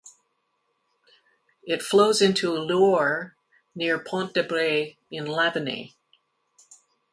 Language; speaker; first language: English; native; English